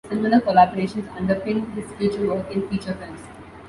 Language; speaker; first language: English; non-native, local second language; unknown